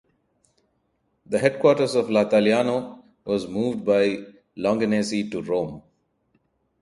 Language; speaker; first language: English; non-native, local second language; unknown